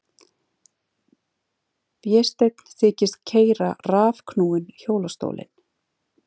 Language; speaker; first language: Icelandic; native; Icelandic